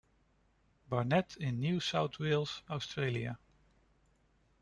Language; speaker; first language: English; non-native, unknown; Dutch